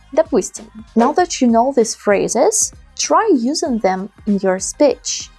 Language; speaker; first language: English; non-native, fluent; Russian